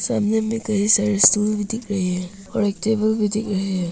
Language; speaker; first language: Hindi; non-native, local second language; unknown